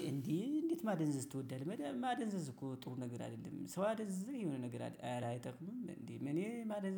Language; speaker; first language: Amharic; native; Amharic